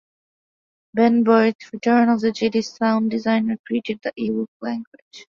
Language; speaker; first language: English; non-native, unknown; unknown